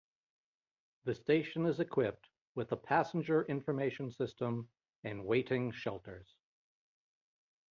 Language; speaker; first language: English; native; English